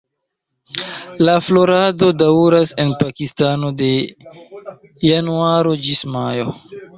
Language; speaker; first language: Esperanto; non-native, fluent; Chinese